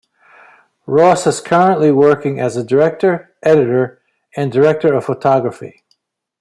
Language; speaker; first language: English; native; English